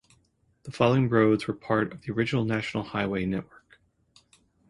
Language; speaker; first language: English; native; English